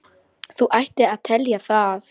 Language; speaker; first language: Icelandic; non-native, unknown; Polish